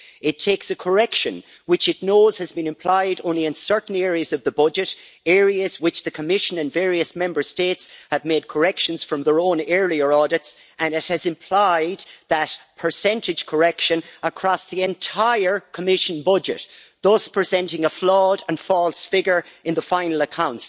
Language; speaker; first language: English; native; English